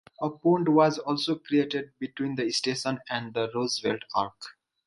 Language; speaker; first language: English; native; English